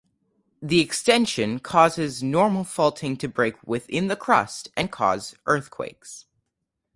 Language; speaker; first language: English; native; English